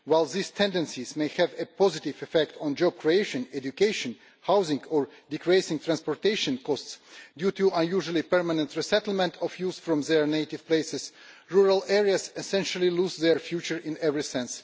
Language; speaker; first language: English; non-native, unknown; Russian